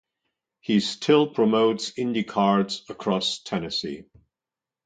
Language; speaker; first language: English; non-native, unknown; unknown